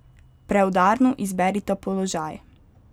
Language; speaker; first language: Slovenian; native; Slovenian